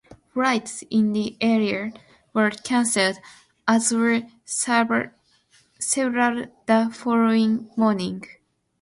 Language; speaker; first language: English; non-native, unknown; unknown